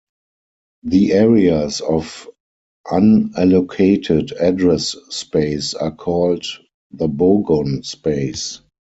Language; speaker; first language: English; non-native, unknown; German